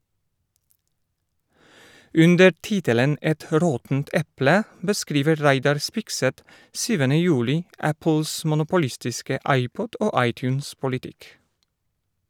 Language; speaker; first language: Norwegian; non-native, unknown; Polish